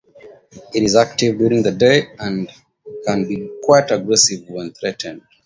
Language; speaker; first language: English; non-native, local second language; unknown